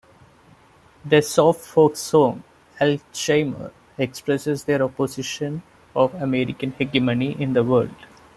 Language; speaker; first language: English; non-native, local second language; Malayalam